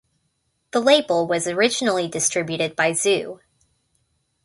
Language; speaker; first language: English; native; English